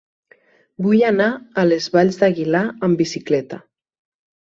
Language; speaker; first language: Catalan; native; Catalan